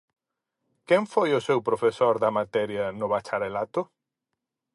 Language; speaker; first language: Galician; native; Galician